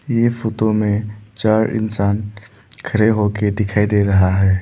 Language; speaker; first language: Hindi; non-native, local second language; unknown